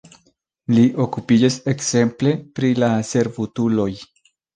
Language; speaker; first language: Esperanto; non-native, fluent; Spanish